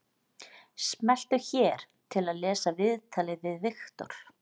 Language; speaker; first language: Icelandic; native; Icelandic